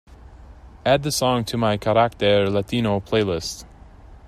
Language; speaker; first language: English; native; English